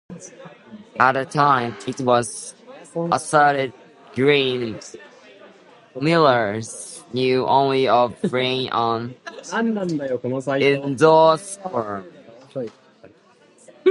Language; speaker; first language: English; non-native, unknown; Japanese